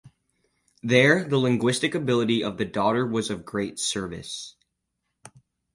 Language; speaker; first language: English; native; English